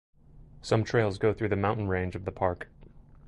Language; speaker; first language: English; native; English